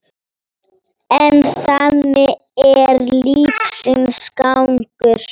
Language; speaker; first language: Icelandic; non-native, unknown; Polish